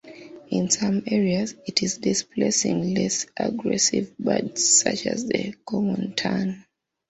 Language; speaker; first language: English; non-native, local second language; Ganda